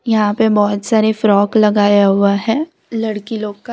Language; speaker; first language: Hindi; non-native, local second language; Gujarati